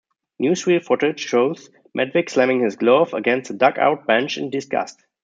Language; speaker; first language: English; non-native, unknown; German